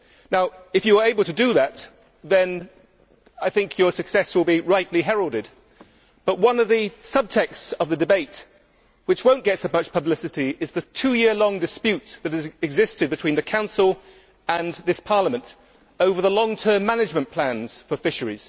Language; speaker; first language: English; native; English